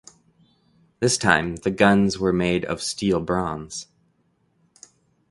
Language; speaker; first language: English; native; English